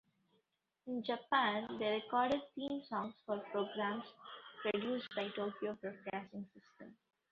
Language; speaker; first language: English; non-native, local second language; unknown